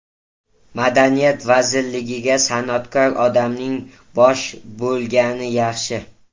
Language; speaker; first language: Uzbek; native; Uzbek